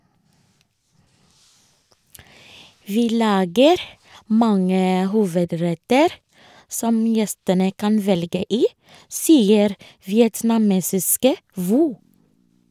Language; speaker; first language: Norwegian; non-native, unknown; Ga